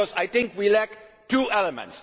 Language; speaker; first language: English; non-native, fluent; Dutch